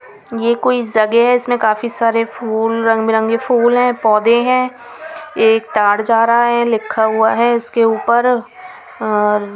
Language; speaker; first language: Hindi; non-native, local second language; Punjabi